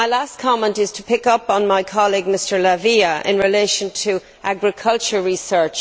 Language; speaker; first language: English; native; English